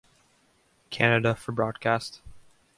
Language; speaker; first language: English; native; English